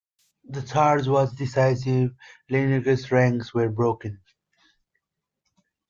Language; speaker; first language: English; non-native, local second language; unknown